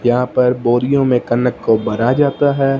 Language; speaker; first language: Hindi; non-native, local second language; Punjabi